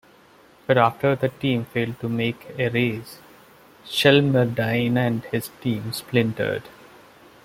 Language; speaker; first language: English; non-native, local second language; Malayalam